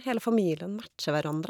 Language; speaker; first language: Norwegian; native; Norwegian